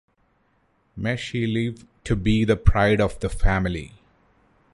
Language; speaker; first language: English; non-native, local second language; Malayalam